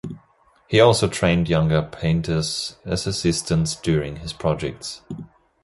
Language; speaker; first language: English; non-native, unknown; German